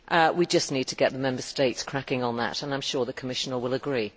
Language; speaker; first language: English; native; English